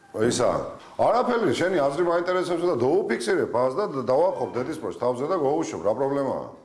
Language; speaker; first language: Georgian; native; Georgian